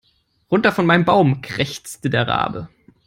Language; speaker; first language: English; non-native, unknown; German